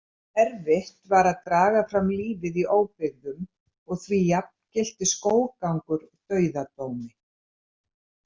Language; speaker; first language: Icelandic; native; Icelandic